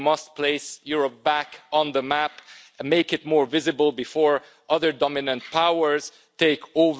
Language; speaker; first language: English; non-native, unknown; Hungarian